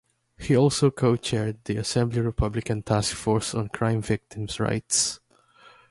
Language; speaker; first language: English; non-native, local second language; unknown